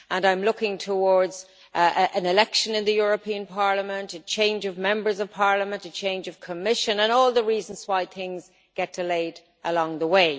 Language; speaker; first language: English; native; English